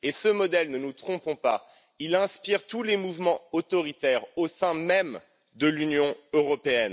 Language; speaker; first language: French; native; French